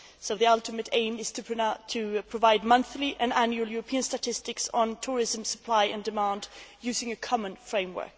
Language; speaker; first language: English; non-native, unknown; Swedish